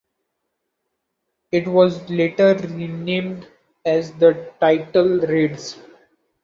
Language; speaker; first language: English; non-native, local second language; Marathi